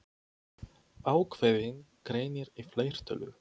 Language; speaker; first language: Icelandic; non-native, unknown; Polish